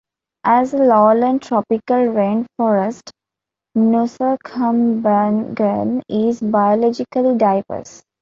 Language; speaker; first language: English; non-native, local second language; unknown